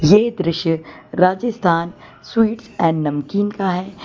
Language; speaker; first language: Hindi; non-native, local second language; Gujarati